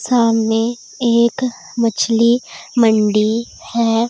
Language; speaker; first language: Hindi; non-native, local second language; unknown